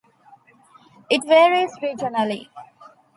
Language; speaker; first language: English; non-native, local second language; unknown